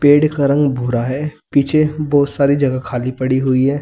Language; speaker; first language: Hindi; native; Hindi